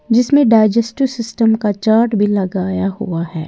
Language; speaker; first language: Hindi; native; Hindi